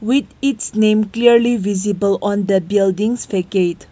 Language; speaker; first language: English; non-native, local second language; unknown